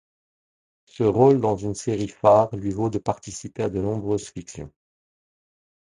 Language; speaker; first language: French; non-native, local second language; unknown